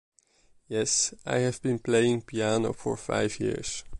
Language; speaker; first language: English; non-native, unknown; Dutch